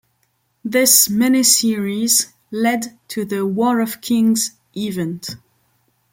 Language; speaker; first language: English; non-native, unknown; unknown